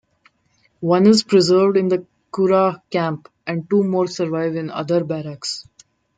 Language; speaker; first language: English; non-native, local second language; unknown